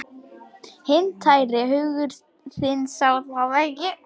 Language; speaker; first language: Icelandic; non-native, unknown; Lithuanian